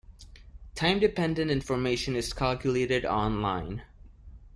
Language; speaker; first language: English; non-native, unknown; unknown